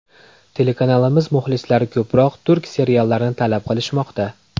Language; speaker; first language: Uzbek; native; Uzbek